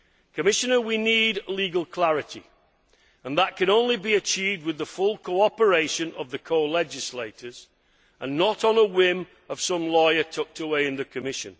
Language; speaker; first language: English; native; English